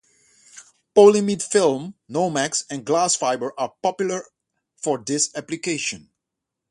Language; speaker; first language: English; non-native, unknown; Dutch